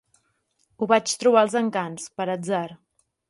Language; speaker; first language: Catalan; native; Catalan